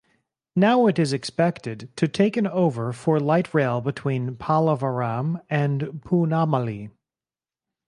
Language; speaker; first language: English; native; English